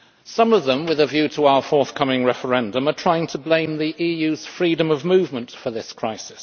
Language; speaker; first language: English; native; English